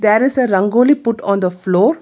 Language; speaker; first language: English; non-native, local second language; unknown